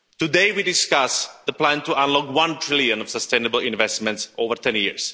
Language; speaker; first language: English; non-native, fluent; Slovak